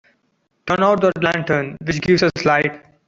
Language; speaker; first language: English; non-native, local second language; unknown